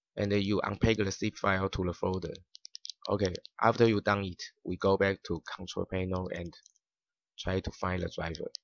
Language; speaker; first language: English; non-native, learner; Chinese